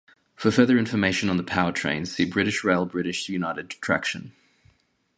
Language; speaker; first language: English; native; English